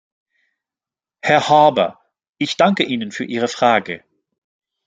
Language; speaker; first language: German; non-native, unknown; French